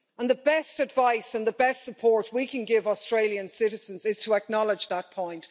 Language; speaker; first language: English; native; English